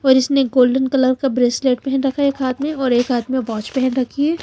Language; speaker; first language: Hindi; native; Hindi